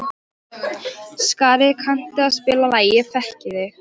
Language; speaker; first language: Icelandic; non-native, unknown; Polish